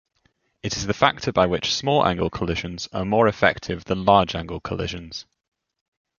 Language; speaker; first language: English; native; English